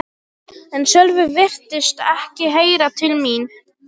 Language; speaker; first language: Icelandic; non-native, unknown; Polish